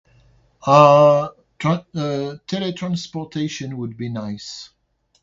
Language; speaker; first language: English; non-native, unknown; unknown